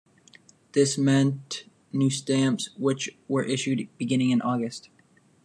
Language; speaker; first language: English; native; English